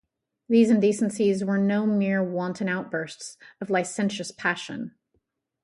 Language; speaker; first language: English; native; English